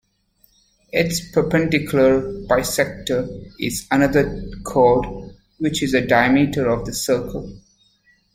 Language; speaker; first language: English; native; English